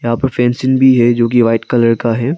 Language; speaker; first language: Hindi; non-native, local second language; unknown